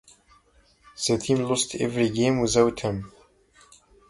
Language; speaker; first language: English; native; English